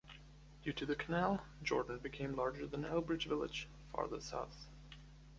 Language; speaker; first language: English; non-native, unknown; German